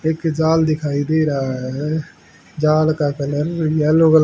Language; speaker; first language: Hindi; native; Hindi